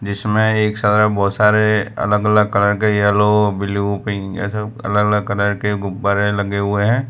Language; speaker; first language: Hindi; non-native, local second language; Gujarati